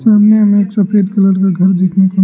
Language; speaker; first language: Hindi; non-native, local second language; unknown